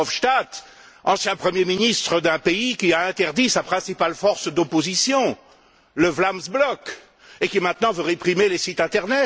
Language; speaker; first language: French; native; French